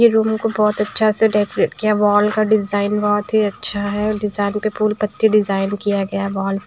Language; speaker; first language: Hindi; non-native, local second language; Punjabi